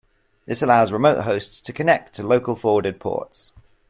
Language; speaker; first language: English; native; English